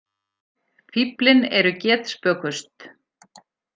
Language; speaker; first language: Icelandic; native; Icelandic